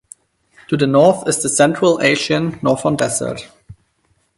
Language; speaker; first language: English; non-native, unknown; German